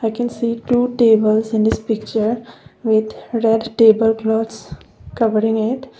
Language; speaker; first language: English; non-native, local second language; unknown